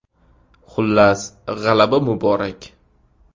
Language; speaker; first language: Uzbek; native; Uzbek